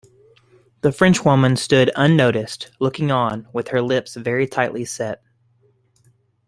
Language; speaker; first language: English; native; English